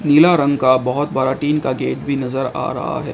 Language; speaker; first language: Hindi; non-native, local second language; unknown